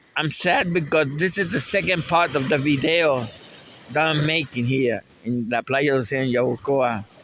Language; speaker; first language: English; non-native, fluent; Spanish